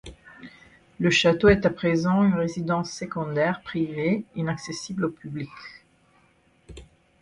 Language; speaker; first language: French; non-native, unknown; Italian